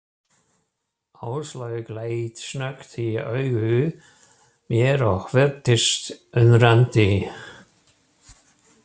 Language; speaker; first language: Icelandic; non-native, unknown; German